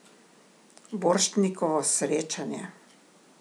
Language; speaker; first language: Slovenian; native; Slovenian